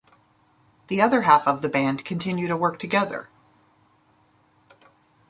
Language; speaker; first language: English; native; English